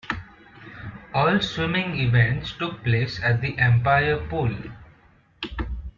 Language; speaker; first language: English; non-native, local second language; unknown